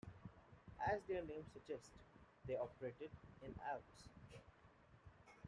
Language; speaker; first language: English; non-native, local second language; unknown